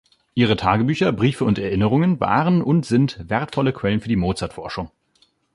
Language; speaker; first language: German; native; German